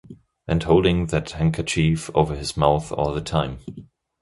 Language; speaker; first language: English; non-native, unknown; German